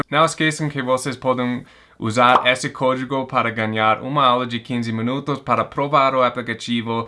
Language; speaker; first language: Portuguese; non-native, fluent; English